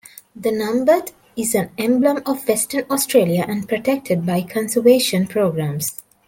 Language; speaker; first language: English; non-native, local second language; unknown